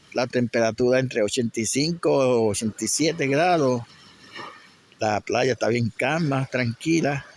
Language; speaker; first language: Spanish; native; Spanish